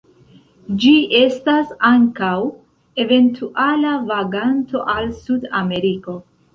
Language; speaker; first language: Esperanto; non-native, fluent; Central Kurdish